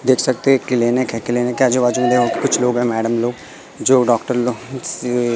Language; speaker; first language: Hindi; native; Hindi